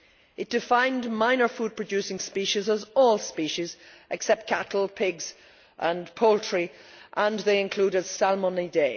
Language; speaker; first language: English; native; English